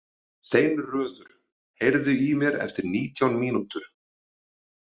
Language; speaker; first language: Icelandic; native; Icelandic